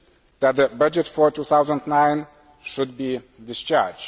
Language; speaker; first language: English; non-native, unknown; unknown